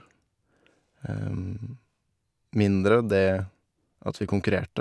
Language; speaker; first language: Norwegian; native; Norwegian